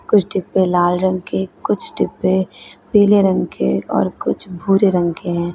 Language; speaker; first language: Hindi; native; Hindi